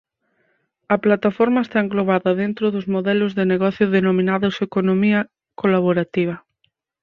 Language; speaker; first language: Galician; native; Galician